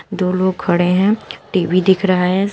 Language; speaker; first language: Hindi; native; Hindi